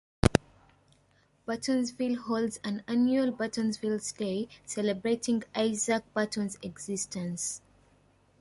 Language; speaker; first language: English; non-native, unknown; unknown